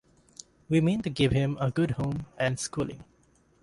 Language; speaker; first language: English; non-native, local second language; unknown